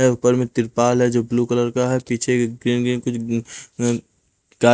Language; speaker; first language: Hindi; non-native, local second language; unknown